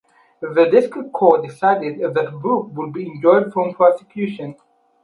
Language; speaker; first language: English; non-native, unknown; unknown